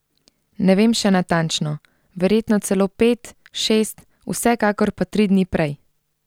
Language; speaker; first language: Slovenian; native; Slovenian